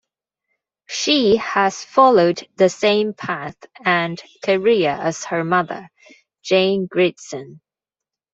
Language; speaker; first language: English; non-native, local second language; Cantonese